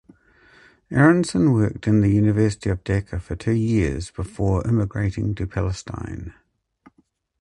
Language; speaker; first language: English; native; English